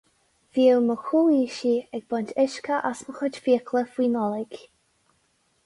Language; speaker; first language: Irish; non-native, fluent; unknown